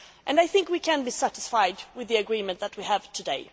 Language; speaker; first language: English; non-native, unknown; Swedish